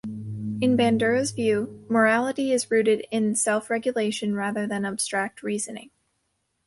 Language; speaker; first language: English; native; English